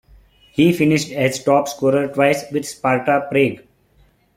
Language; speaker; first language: English; non-native, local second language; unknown